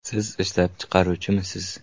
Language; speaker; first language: Uzbek; native; Uzbek